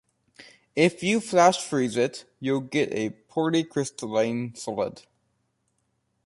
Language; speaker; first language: English; native; English